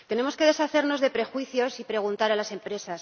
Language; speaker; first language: Spanish; native; Spanish